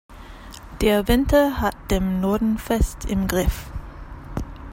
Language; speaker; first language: German; non-native, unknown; English